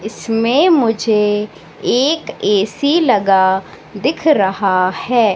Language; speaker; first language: Hindi; native; Hindi